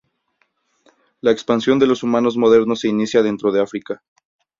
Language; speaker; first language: Spanish; native; Spanish